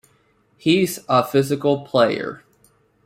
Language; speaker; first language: English; non-native, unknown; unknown